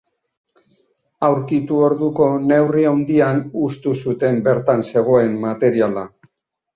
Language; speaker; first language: Basque; native; Basque